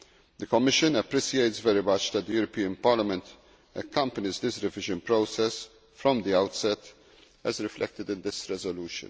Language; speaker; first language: English; non-native, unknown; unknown